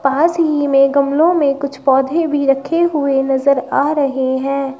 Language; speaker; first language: Hindi; native; Hindi